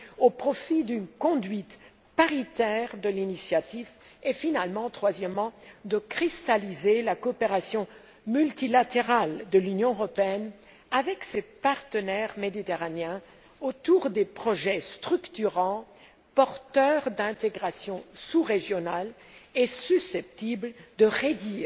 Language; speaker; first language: French; non-native, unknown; German